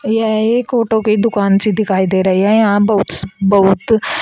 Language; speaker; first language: Hindi; native; Hindi